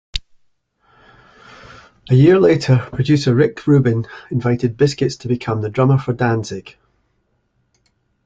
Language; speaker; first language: English; native; English